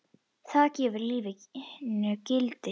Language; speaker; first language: Icelandic; native; Icelandic